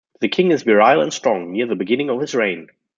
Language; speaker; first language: English; non-native, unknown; German